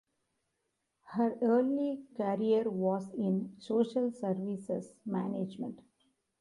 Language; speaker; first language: English; non-native, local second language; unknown